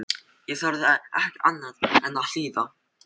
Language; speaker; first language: Icelandic; non-native, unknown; Filipino